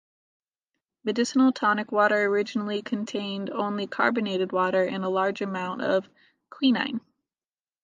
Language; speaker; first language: English; native; English